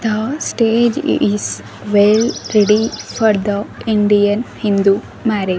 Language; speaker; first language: English; non-native, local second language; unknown